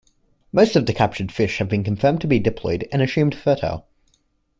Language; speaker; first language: English; native; English